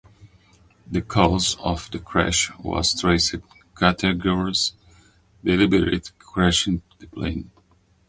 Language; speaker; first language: English; native; English